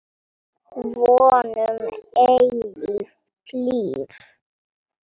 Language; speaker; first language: Icelandic; non-native, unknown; Polish